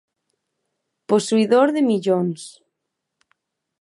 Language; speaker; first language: Galician; native; Galician